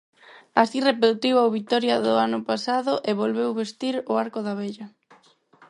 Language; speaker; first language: Galician; non-native, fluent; Spanish